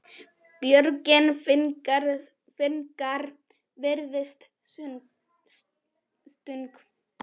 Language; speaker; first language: Icelandic; non-native, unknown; Polish